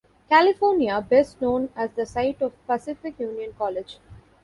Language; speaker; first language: English; non-native, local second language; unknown